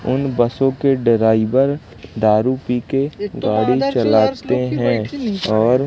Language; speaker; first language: Hindi; native; Hindi